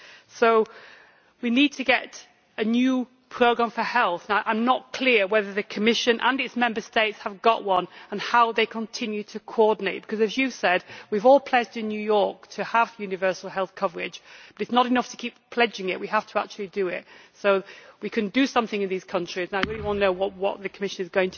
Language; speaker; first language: English; native; English